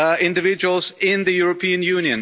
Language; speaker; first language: English; non-native, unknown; German